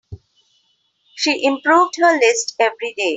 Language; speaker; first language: English; non-native, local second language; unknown